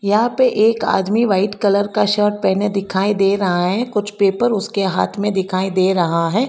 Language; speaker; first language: Hindi; non-native, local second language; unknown